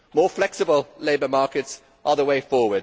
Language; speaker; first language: English; native; English